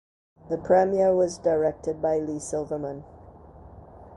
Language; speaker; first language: English; native; English